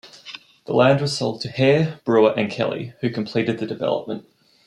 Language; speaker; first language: English; native; English